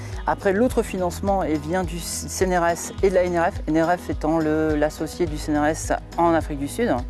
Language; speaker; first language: French; native; French